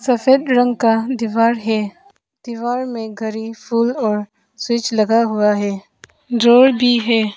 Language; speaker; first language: Hindi; non-native, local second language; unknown